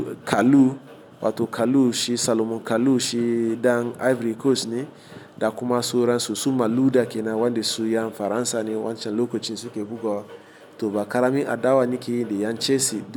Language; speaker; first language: Hausa; non-native, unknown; Igbo